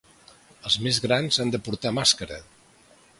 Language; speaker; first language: Catalan; native; Catalan